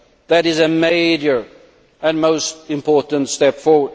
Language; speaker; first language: English; non-native, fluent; Swedish